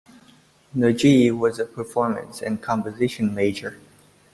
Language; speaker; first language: English; native; English